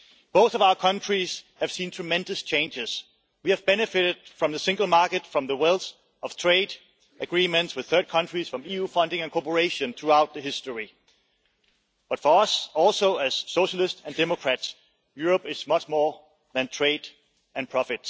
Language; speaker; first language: English; non-native, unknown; Danish